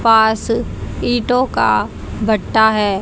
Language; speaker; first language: Hindi; native; Hindi